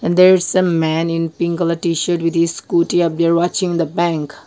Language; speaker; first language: English; non-native, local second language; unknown